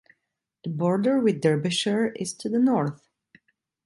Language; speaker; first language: English; non-native, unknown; Italian